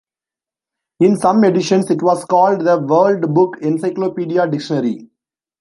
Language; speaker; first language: English; non-native, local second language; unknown